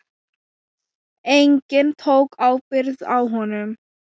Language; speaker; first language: Icelandic; non-native, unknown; Thai